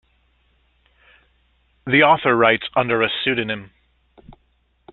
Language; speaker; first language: English; native; English